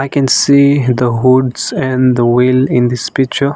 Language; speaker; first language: English; non-native, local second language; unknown